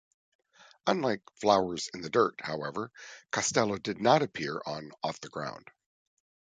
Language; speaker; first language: English; native; English